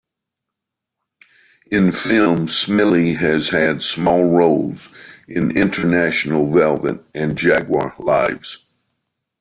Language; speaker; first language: English; native; English